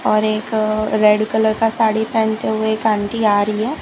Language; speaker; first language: Hindi; non-native, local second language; Gujarati